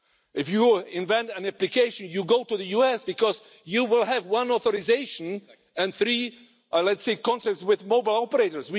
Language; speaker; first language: English; non-native, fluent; Czech